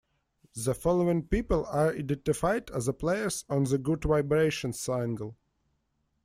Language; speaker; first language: English; non-native, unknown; Russian